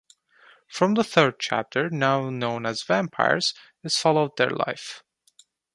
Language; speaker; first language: English; non-native, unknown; Turkish